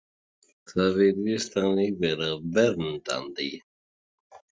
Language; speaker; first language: Icelandic; native; Icelandic